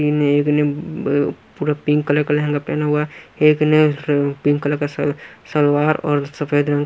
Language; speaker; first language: Hindi; non-native, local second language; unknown